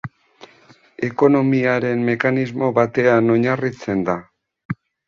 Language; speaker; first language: Basque; native; Basque